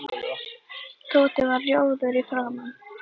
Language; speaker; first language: Icelandic; native; Icelandic